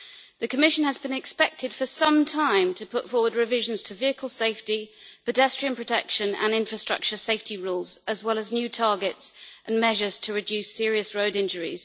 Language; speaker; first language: English; native; English